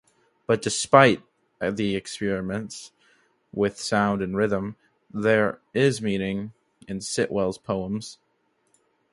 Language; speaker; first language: English; native; English